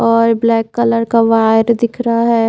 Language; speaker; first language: Hindi; native; Hindi